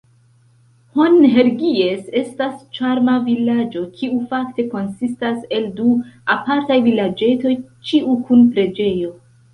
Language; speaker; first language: Esperanto; non-native, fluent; Central Kurdish